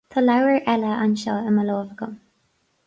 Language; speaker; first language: Irish; non-native, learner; English